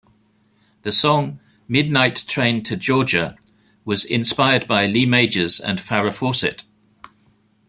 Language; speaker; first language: English; native; English